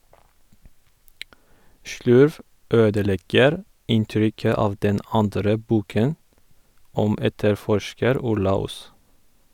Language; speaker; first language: Norwegian; non-native, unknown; Kurdish